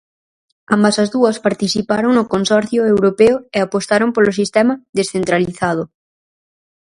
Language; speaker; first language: Galician; native; Galician